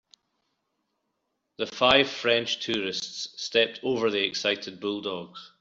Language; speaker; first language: English; native; English